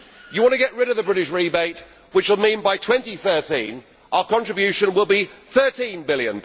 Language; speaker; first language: English; native; English